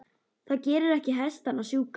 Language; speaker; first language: Icelandic; native; Icelandic